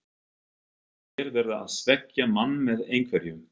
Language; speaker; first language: Icelandic; non-native, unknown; German